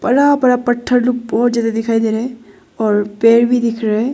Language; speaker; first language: Hindi; non-native, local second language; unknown